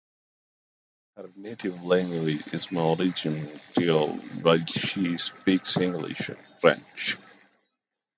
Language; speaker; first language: English; native; English